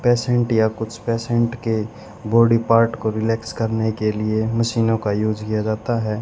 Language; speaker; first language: Hindi; native; Hindi